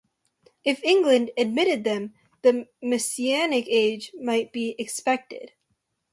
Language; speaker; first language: English; native; English